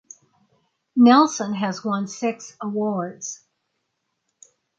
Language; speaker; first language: English; native; English